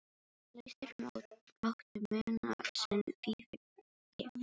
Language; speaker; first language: Icelandic; non-native, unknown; Filipino